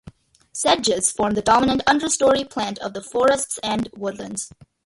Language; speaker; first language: English; early bilingual, other home language; Malayalam